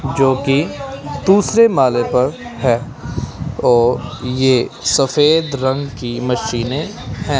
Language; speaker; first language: Hindi; non-native, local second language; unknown